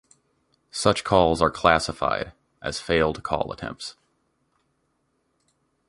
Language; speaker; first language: English; native; English